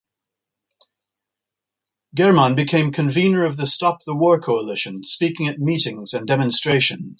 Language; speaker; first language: English; non-native, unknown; Spanish